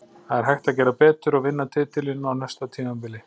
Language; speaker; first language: Icelandic; native; Icelandic